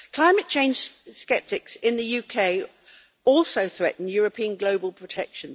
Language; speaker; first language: English; native; English